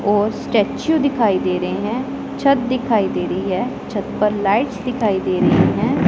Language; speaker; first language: Hindi; non-native, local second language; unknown